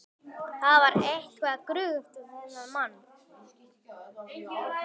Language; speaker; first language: Icelandic; native; Icelandic